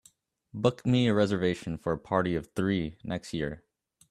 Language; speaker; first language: English; native; English